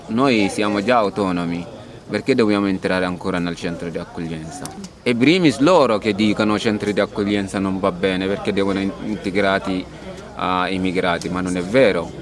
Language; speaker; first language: Italian; non-native, fluent; Arabic